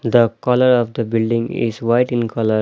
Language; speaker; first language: English; non-native, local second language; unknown